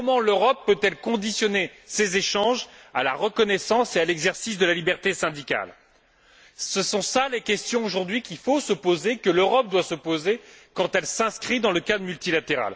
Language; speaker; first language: French; native; French